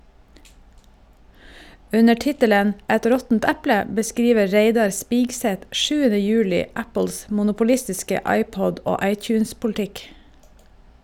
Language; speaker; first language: Norwegian; native; Norwegian